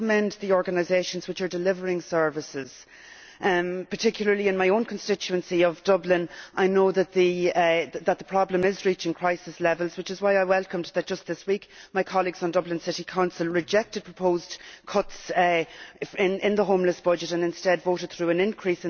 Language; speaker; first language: English; native; English